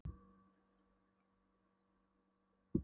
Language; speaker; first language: Icelandic; non-native, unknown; Polish